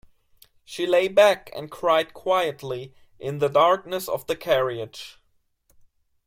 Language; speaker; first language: English; non-native, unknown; German